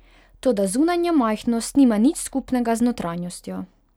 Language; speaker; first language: Slovenian; non-native, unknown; Hungarian